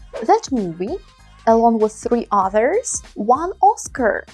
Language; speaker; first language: English; non-native, fluent; Russian